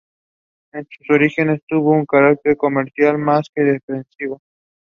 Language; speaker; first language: English; non-native, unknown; Spanish